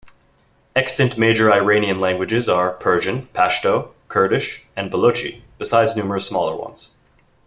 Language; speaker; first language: English; native; English